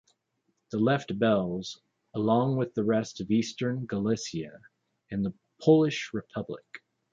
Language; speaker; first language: English; native; English